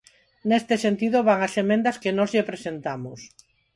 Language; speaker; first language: Galician; non-native, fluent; Spanish